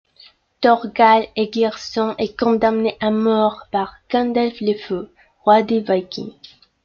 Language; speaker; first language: French; non-native, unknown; Spanish